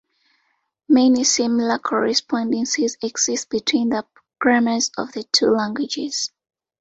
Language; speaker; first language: English; non-native, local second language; Ganda